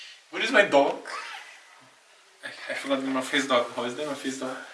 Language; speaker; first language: English; non-native, learner; Portuguese